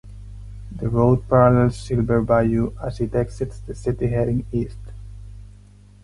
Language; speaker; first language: English; non-native, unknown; Spanish